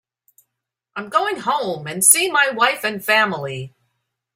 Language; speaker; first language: English; native; English